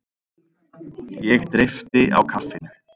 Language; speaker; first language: Icelandic; native; Icelandic